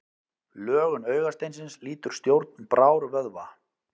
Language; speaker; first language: Icelandic; native; Icelandic